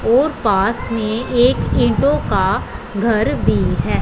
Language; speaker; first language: Hindi; non-native, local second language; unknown